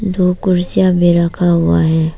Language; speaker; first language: Hindi; non-native, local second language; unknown